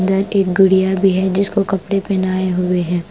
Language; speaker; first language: Hindi; non-native, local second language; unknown